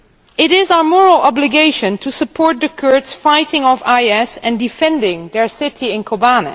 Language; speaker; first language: English; non-native, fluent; Dutch